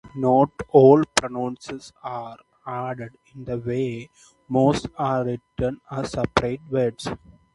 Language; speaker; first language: English; non-native, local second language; Malayalam